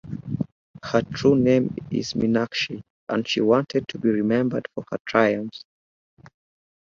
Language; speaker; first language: English; native; English